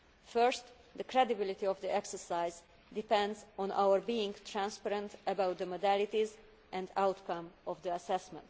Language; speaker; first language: English; non-native, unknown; Hungarian